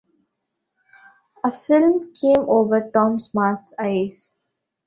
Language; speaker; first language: English; non-native, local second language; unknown